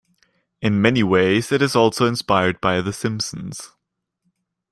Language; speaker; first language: English; non-native, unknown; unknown